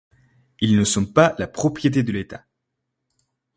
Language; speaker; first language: French; non-native, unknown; Spanish